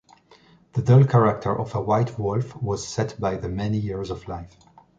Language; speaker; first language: English; non-native, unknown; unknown